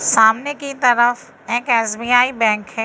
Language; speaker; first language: Hindi; native; Hindi